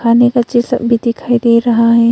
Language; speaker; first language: Hindi; early bilingual, other home language; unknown